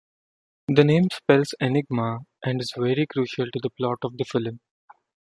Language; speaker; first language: English; non-native, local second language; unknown